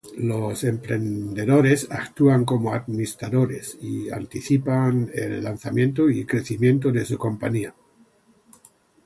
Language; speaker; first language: Spanish; non-native, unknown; German